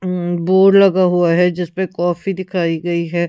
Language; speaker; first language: Hindi; non-native, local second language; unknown